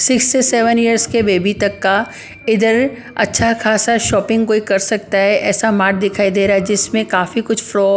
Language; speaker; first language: Hindi; non-native, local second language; Punjabi